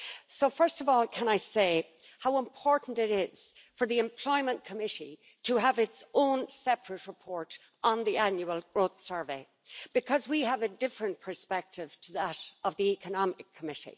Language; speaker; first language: English; native; English